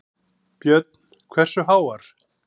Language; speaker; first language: Icelandic; native; Icelandic